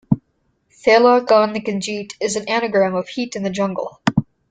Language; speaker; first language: English; native; English